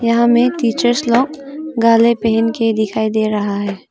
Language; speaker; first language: Hindi; early bilingual, other home language; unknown